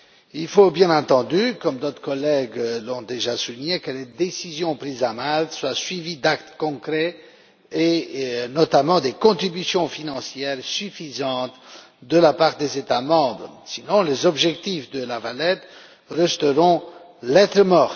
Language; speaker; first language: French; non-native, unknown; Romanian